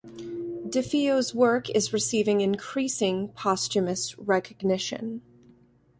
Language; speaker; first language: English; native; English